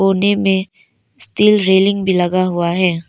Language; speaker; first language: Hindi; non-native, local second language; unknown